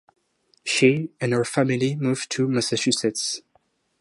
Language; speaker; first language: English; non-native, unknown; French